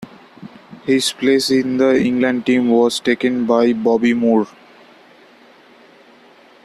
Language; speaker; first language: English; non-native, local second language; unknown